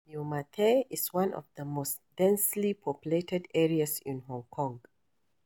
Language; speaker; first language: English; non-native, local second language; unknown